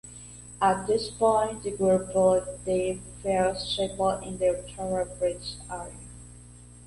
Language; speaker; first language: English; non-native, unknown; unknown